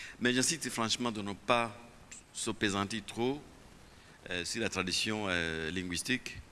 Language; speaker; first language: French; non-native, local second language; Kinyarwanda